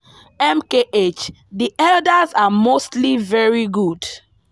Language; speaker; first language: English; non-native, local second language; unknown